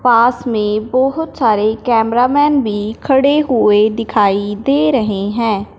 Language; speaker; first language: Hindi; non-native, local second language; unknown